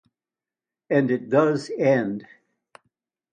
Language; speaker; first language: English; native; English